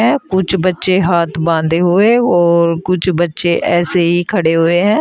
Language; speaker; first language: Hindi; native; Hindi